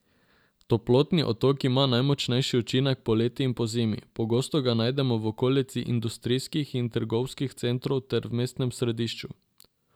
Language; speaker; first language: Slovenian; non-native, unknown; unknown